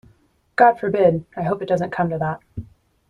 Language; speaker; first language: English; native; English